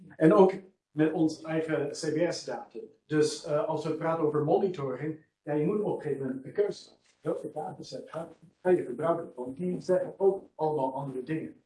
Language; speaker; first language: Dutch; non-native, fluent; English